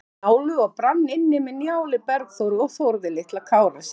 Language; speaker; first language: Icelandic; native; Icelandic